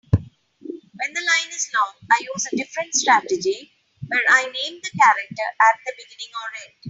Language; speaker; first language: English; non-native, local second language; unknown